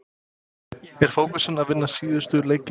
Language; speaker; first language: Icelandic; non-native, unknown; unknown